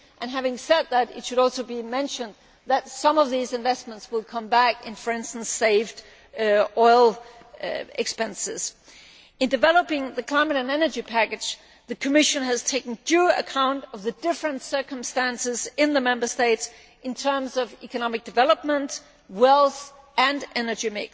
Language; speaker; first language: English; non-native, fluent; Danish